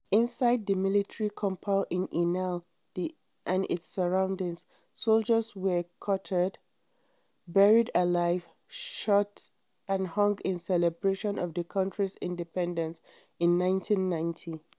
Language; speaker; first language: English; non-native, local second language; Hausa